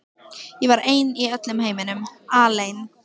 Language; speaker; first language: Icelandic; native; Icelandic